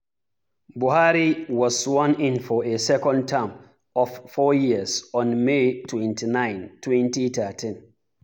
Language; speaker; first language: English; non-native, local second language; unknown